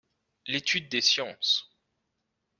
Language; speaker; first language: French; native; French